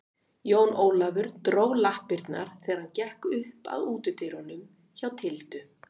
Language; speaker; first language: Icelandic; native; Icelandic